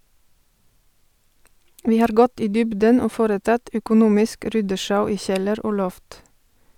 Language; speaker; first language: Norwegian; non-native, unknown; Bulgarian